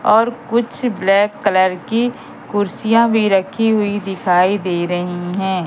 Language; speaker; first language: Hindi; native; Hindi